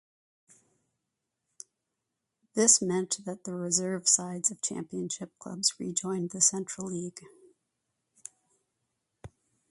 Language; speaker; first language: English; native; English